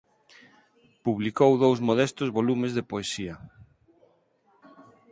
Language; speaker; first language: Galician; non-native, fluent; Spanish